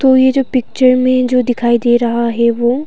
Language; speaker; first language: Hindi; non-native, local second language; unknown